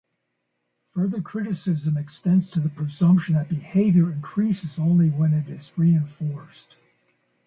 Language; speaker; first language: English; native; English